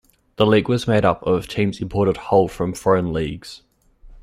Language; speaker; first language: English; native; English